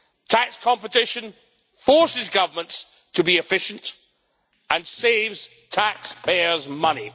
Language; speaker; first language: English; native; English